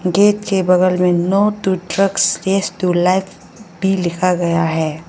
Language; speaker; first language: Hindi; non-native, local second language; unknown